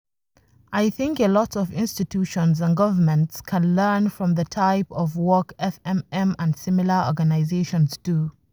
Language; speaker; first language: English; non-native, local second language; Hausa